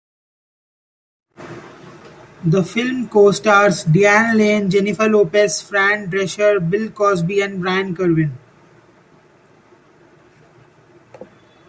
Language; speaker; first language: English; non-native, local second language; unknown